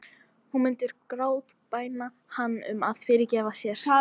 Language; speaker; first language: Icelandic; non-native, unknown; English